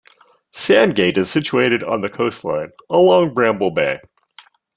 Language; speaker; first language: English; native; English